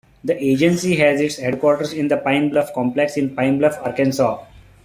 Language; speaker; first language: English; non-native, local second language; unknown